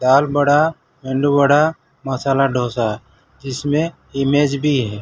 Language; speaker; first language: Hindi; non-native, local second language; Gujarati